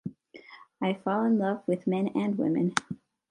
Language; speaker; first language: English; non-native, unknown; Chinese